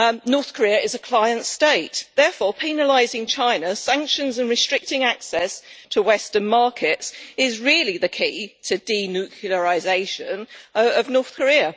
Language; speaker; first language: English; native; English